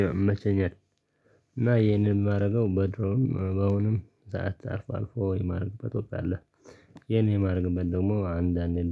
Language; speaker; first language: Amharic; non-native, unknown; Tigrinya